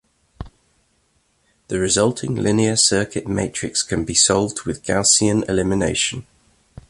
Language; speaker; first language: English; native; English